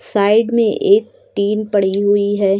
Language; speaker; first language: Hindi; native; Hindi